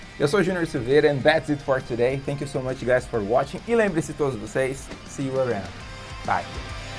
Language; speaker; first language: English; non-native, fluent; Portuguese